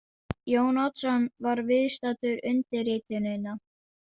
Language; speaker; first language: Icelandic; non-native, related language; Danish